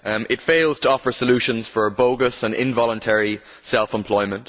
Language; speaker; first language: English; native; English